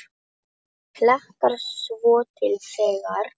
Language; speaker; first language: Icelandic; non-native, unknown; Polish